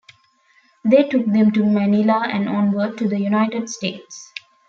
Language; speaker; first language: English; non-native, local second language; Tamil